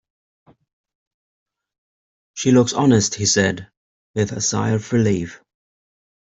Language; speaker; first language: English; native; English